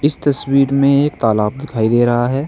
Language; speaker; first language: Hindi; native; Hindi